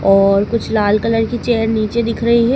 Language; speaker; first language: Hindi; native; Hindi